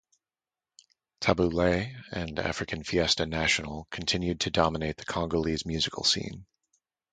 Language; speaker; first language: English; native; English